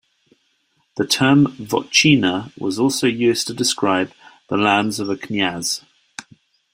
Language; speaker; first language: English; native; English